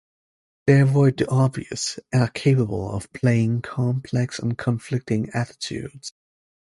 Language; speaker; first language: English; native; English